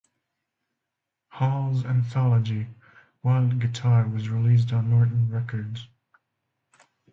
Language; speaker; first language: English; non-native, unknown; Finnish